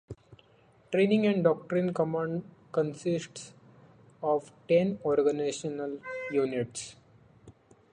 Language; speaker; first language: English; non-native, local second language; Marathi